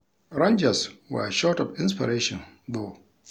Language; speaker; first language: English; non-native, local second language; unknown